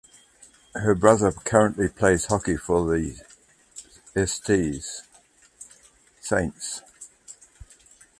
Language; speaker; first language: English; native; English